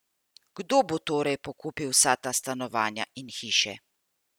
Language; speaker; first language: Slovenian; native; Slovenian